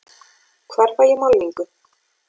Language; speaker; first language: Icelandic; native; Icelandic